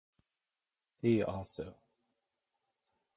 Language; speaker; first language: English; native; English